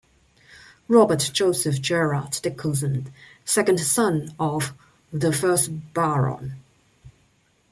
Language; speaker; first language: English; non-native, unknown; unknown